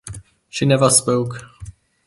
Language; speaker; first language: English; non-native, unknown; German